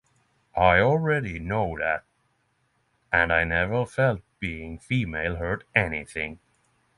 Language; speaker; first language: English; non-native, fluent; Norwegian